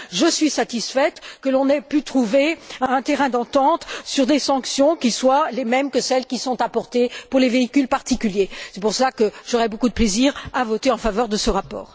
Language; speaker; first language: French; native; French